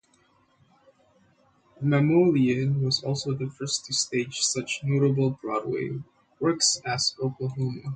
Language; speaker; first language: English; non-native, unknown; Indonesian